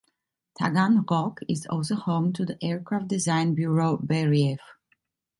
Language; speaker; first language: English; non-native, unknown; Italian